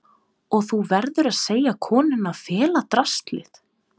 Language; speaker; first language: Icelandic; non-native, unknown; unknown